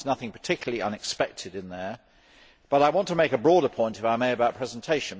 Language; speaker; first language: English; native; English